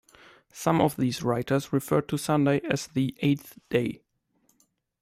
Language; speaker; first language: English; non-native, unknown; German